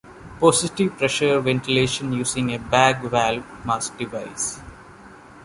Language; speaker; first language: English; non-native, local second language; Malayalam